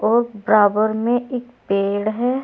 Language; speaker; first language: Hindi; native; Hindi